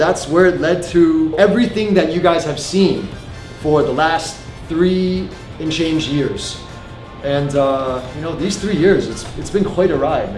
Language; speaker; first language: English; early bilingual, other home language; Chinese